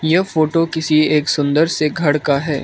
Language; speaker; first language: Hindi; non-native, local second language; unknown